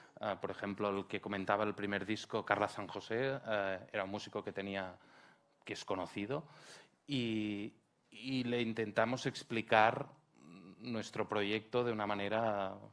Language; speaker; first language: Spanish; non-native, local second language; Catalan